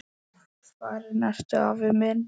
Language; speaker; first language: Icelandic; native; Icelandic